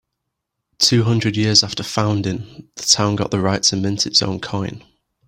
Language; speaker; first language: English; native; English